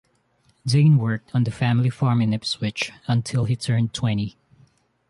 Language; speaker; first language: English; non-native, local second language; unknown